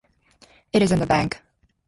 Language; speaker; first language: English; native; English